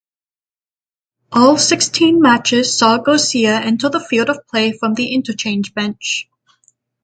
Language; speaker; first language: English; native; English